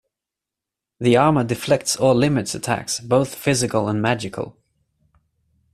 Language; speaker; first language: English; non-native, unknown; Swedish